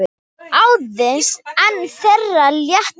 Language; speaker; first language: Icelandic; non-native, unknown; Thai